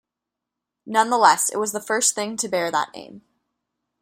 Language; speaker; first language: English; native; English